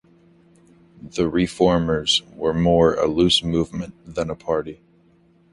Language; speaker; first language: English; native; English